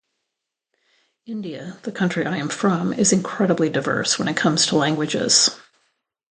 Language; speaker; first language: English; native; English